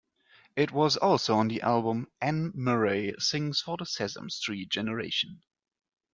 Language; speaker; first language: English; non-native, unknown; German